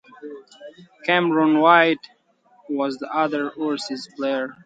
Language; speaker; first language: English; non-native, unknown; Pashto